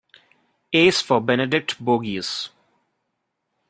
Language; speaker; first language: English; non-native, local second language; Bangla